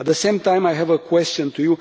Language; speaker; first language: English; non-native, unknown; Romanian